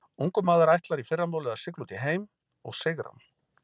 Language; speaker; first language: Icelandic; native; Icelandic